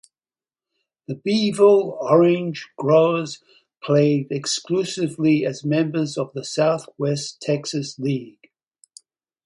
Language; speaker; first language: English; native; English